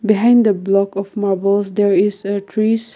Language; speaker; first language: English; non-native, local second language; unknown